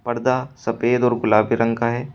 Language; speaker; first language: Hindi; native; Hindi